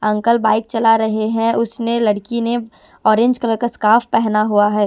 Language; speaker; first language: Hindi; non-native, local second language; Punjabi